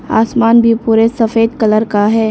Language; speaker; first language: Hindi; early bilingual, other home language; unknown